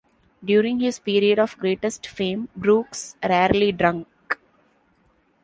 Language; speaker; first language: English; non-native, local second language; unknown